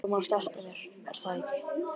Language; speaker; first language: Icelandic; native; Icelandic